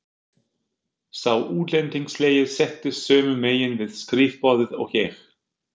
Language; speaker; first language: Icelandic; non-native, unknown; German